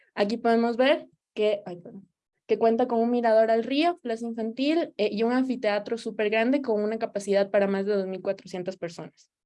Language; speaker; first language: Spanish; native; Spanish